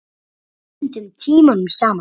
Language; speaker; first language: Icelandic; native; Icelandic